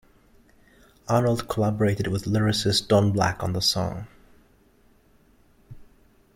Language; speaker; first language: English; non-native, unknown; German